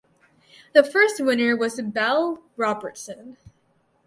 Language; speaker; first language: English; native; English